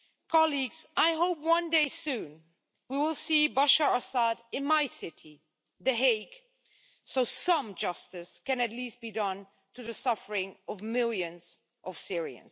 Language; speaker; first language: English; non-native, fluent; Dutch